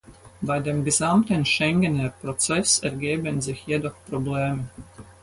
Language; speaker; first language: German; non-native, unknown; Latvian